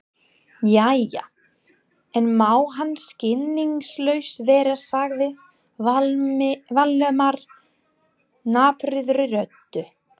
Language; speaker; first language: Icelandic; non-native, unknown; English